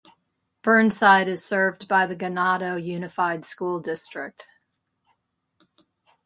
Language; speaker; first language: English; native; English